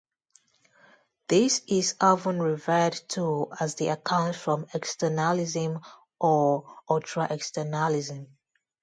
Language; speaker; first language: English; non-native, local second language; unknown